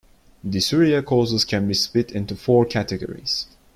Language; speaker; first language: English; non-native, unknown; Turkish